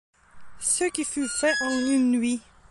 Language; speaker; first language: French; non-native, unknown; Belarusian